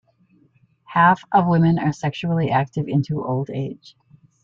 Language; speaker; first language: English; native; English